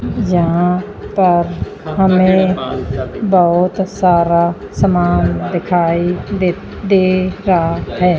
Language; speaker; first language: Hindi; non-native, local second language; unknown